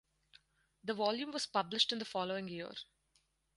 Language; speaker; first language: English; non-native, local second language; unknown